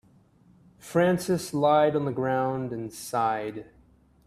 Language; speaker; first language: English; native; English